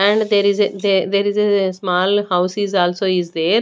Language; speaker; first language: English; non-native, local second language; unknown